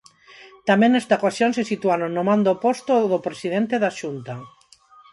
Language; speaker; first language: Galician; non-native, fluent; Spanish